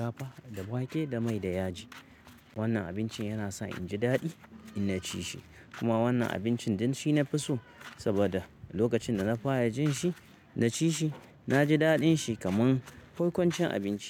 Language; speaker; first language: Hausa; native; Hausa